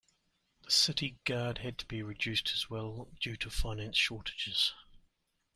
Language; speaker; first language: English; native; English